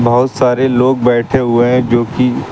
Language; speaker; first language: Hindi; native; Hindi